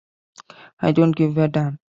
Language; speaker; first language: English; non-native, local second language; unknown